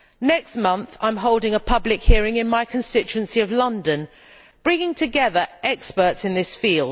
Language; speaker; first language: English; native; English